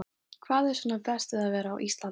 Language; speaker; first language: Icelandic; non-native, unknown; Thai